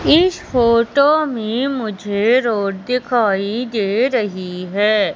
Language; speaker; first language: Hindi; native; Hindi